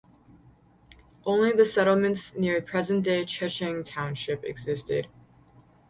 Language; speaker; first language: English; native; English